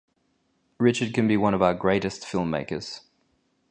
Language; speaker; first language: English; native; English